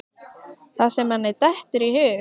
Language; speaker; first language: Icelandic; native; Icelandic